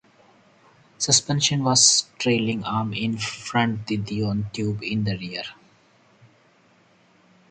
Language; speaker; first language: English; non-native, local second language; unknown